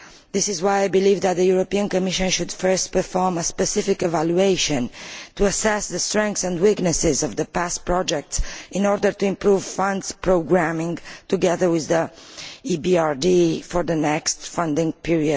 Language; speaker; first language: English; non-native, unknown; Romanian